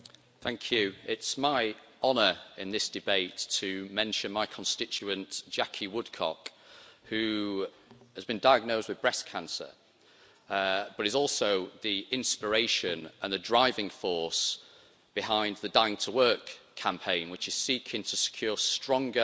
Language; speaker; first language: English; native; English